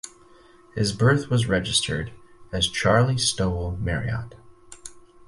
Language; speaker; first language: English; native; English